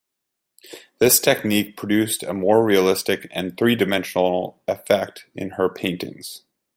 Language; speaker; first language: English; native; English